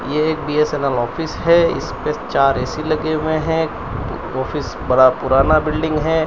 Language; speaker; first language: Hindi; non-native, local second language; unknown